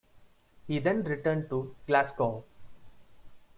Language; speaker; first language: English; non-native, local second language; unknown